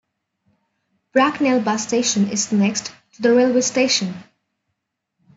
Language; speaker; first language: English; non-native, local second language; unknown